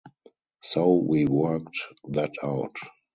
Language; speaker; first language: English; non-native, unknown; German